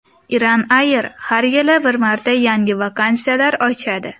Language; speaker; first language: Uzbek; native; Uzbek